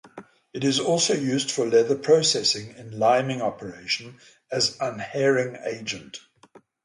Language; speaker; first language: English; native; English